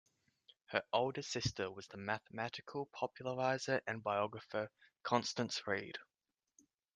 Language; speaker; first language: English; native; English